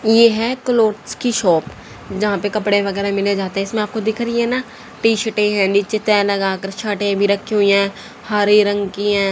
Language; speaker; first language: Hindi; native; Hindi